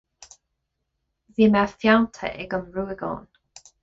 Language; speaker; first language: Irish; non-native, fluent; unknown